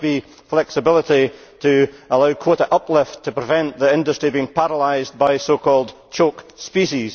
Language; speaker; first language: English; native; English